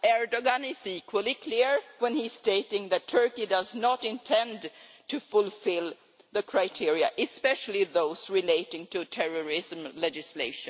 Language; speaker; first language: English; non-native, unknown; Swedish